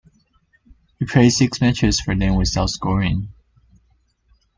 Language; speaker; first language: English; non-native, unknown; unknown